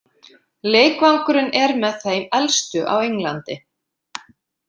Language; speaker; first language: Icelandic; native; Icelandic